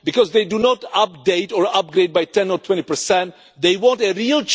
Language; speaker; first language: English; non-native, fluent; Czech